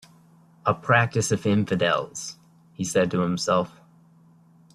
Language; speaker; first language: English; native; English